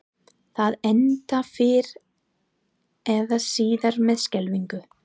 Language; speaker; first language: Icelandic; non-native, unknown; English